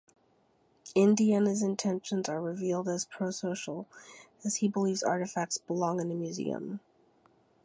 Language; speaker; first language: English; native; English